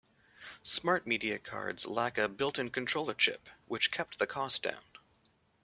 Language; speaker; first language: English; native; English